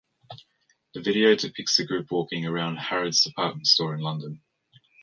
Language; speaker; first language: English; native; English